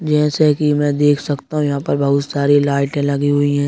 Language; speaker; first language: Hindi; native; Hindi